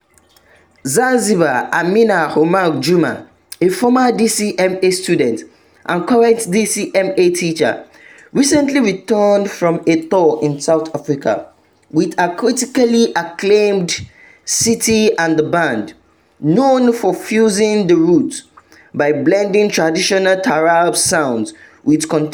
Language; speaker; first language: English; non-native, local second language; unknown